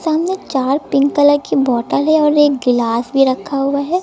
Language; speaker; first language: Hindi; native; Hindi